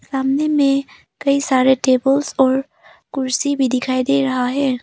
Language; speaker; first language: Hindi; non-native, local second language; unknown